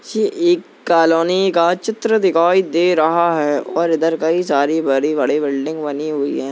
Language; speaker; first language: Hindi; native; Hindi